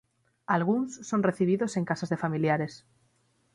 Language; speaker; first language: Galician; native; Galician